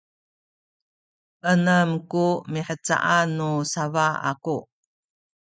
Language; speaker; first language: Sakizaya; native; Sakizaya